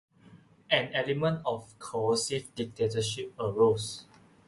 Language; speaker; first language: English; non-native, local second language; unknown